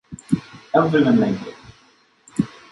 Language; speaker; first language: English; non-native, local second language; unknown